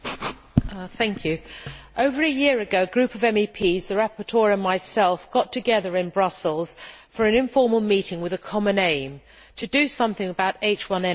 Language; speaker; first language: English; native; English